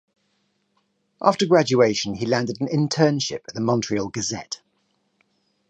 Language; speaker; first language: English; native; English